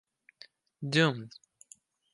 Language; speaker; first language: English; non-native, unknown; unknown